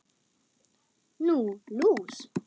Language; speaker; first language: Icelandic; non-native, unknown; German